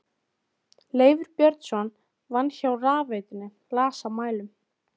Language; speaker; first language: Icelandic; native; Icelandic